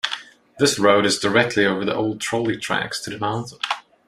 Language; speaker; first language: English; non-native, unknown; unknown